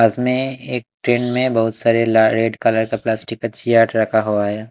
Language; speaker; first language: Hindi; non-native, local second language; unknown